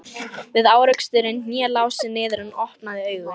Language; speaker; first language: Icelandic; non-native, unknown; Lithuanian